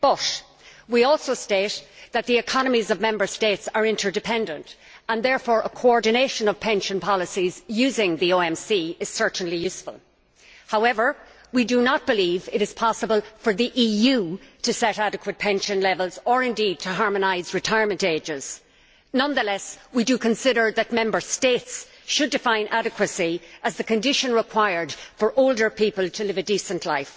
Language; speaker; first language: English; native; English